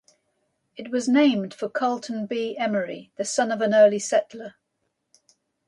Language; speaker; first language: English; native; English